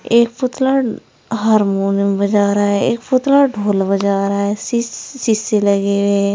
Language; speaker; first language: Hindi; native; Hindi